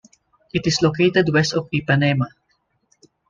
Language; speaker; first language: English; non-native, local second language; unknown